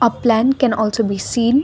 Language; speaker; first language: English; non-native, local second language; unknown